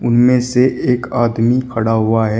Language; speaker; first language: Hindi; native; Hindi